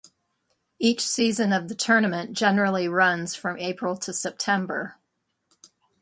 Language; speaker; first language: English; native; English